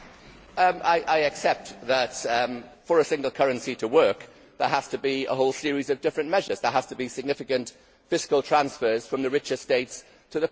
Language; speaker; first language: English; native; English